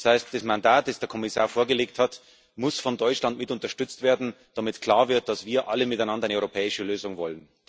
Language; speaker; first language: German; native; German